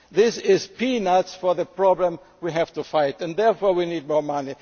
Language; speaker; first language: English; non-native, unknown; German